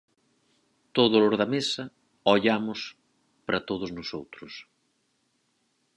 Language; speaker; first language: Galician; native; Galician